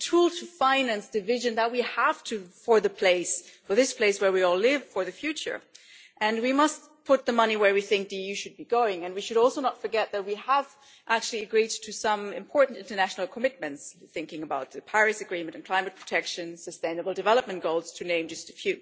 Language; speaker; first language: English; non-native, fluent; German